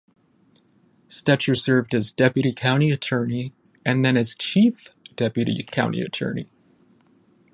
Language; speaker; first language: English; native; English